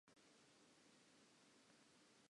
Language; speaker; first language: English; non-native, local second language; Southern Sotho